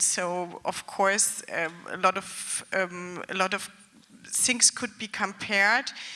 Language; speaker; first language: English; non-native, fluent; German